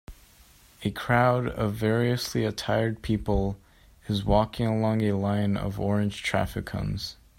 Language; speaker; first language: English; native; English